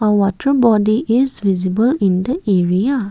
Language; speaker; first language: English; non-native, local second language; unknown